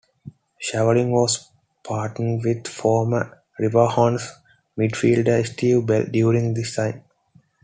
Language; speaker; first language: English; non-native, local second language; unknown